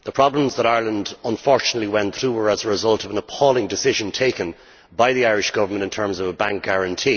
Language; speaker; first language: English; native; English